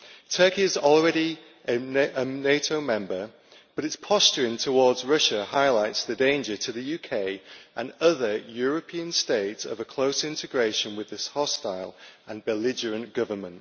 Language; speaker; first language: English; native; English